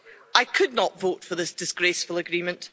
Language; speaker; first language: English; native; English